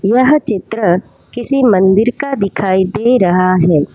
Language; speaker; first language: Hindi; non-native, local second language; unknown